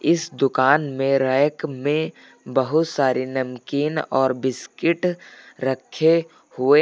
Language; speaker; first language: Hindi; native; Hindi